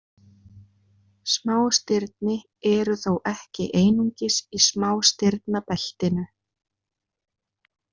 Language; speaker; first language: Icelandic; native; Icelandic